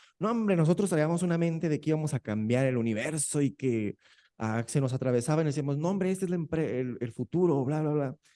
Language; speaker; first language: Spanish; native; Spanish